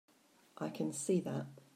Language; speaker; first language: English; native; English